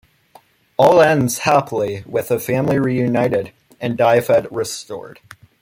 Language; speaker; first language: English; native; English